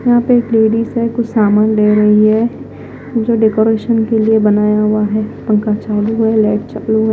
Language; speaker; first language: Hindi; non-native, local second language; Punjabi